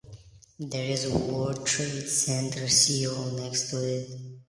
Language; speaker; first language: English; non-native, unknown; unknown